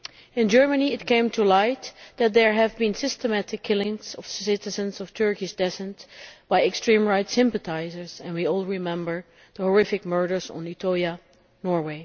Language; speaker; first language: English; non-native, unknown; Dutch